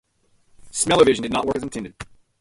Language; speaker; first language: English; native; English